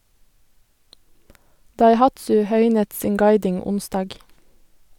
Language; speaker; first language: Norwegian; native; Norwegian